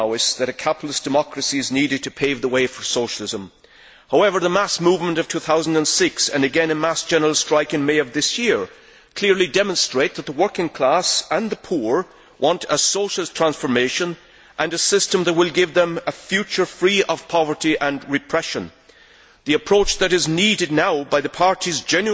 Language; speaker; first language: English; native; English